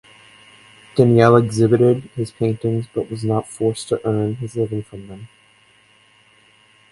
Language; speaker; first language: English; native; English